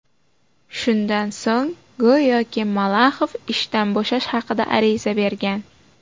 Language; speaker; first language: Uzbek; native; Uzbek